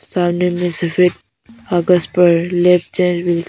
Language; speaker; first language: Hindi; non-native, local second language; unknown